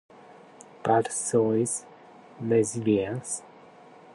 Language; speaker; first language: English; non-native, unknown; Japanese